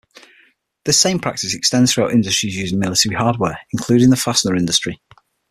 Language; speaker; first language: English; native; English